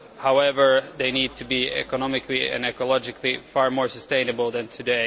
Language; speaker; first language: English; non-native, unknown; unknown